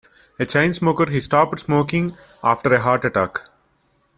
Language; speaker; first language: English; non-native, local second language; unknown